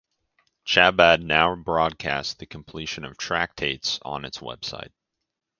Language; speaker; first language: English; native; English